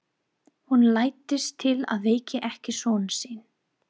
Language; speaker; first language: Icelandic; non-native, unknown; English